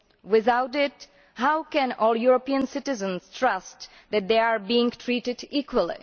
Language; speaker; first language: English; non-native, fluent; Czech